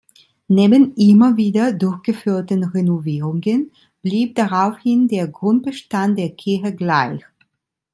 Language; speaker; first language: German; non-native, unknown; Italian